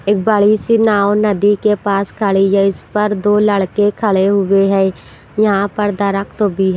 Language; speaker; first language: Hindi; non-native, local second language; Punjabi